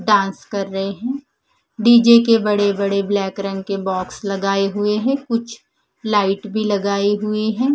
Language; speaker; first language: Hindi; non-native, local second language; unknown